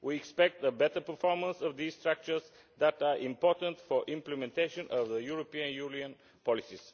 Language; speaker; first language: English; non-native, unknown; Bulgarian